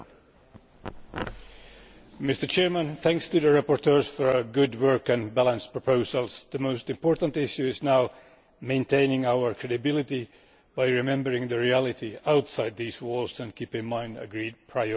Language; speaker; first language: English; non-native, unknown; Finnish